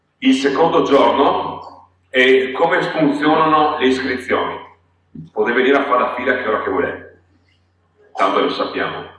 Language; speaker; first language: Italian; non-native, fluent; Polish